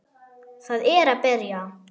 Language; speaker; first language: Icelandic; non-native, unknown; German